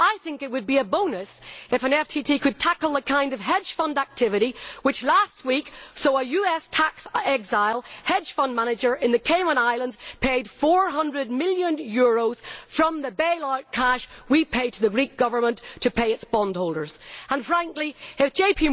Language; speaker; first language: English; native; English